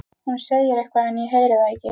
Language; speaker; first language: Icelandic; native; Icelandic